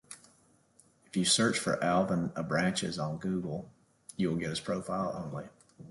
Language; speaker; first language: English; native; English